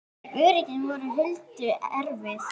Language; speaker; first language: Icelandic; native; Icelandic